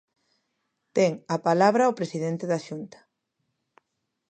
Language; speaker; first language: Galician; native; Galician